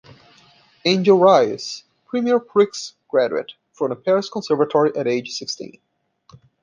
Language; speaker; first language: English; non-native, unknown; Portuguese